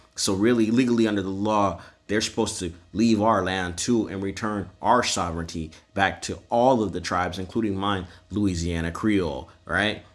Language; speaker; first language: English; native; English